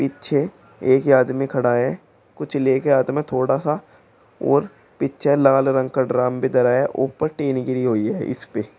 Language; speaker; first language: Hindi; native; Hindi